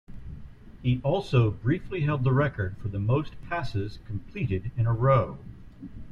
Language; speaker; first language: English; native; English